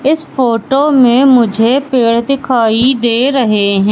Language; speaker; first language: Hindi; native; Hindi